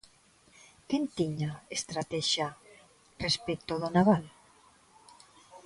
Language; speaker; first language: Galician; non-native, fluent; Spanish